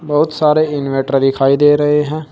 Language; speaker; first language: Hindi; native; Hindi